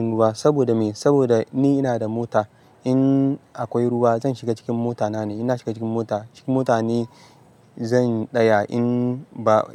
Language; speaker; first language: Hausa; non-native, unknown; Yoruba